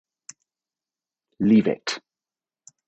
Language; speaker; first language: English; native; English